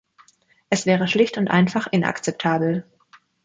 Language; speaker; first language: German; native; German